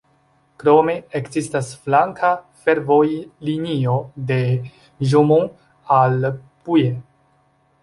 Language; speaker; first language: Esperanto; non-native, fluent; Chinese